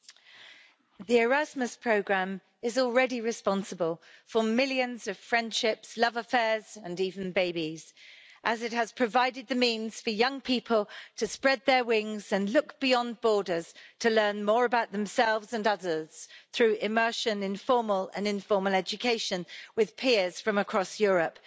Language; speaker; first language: English; native; English